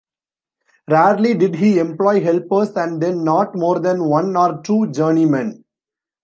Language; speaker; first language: English; non-native, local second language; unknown